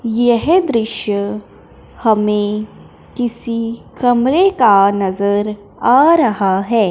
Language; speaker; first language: Hindi; non-native, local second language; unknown